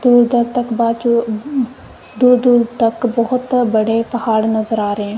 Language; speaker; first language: Hindi; non-native, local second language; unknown